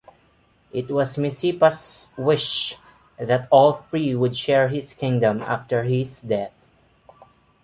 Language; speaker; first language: English; non-native, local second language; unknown